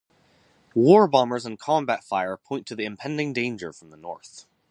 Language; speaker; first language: English; native; English